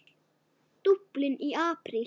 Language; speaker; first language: Icelandic; native; Icelandic